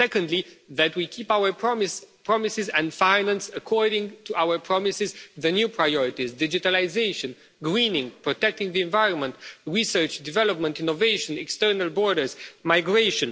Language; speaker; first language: English; non-native, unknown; Romanian